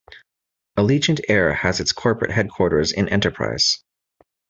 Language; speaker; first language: English; native; English